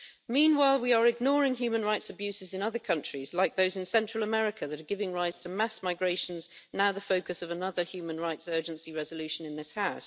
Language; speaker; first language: English; native; English